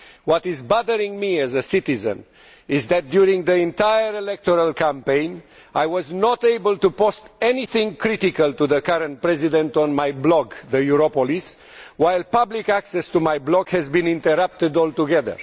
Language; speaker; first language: English; non-native, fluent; Romanian